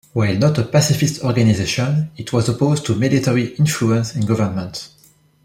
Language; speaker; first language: English; non-native, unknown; French